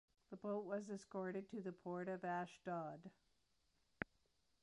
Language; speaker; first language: English; native; English